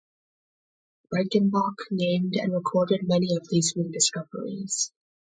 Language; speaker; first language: English; native; English